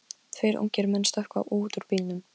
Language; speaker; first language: Icelandic; non-native, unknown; Polish